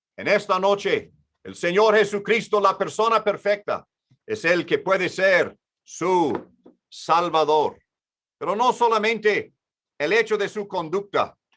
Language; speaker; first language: Spanish; non-native, fluent; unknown